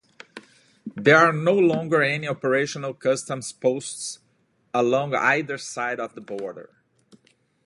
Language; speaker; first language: English; native; English